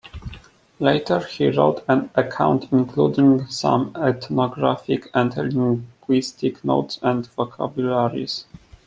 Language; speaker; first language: English; non-native, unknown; Polish